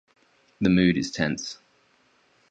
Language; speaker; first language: English; native; English